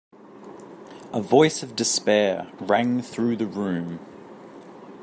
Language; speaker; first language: English; native; English